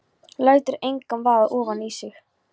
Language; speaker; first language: Icelandic; non-native, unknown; Polish